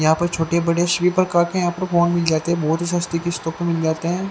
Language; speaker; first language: Hindi; native; Hindi